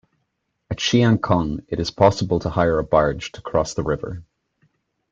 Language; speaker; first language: English; native; English